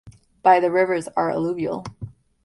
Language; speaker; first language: English; native; English